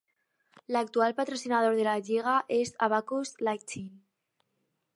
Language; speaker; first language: Catalan; non-native, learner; Spanish